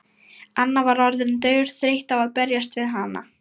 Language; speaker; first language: Icelandic; non-native, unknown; Lithuanian